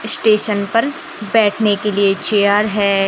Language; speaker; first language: Hindi; native; Hindi